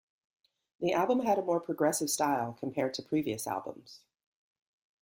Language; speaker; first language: English; native; English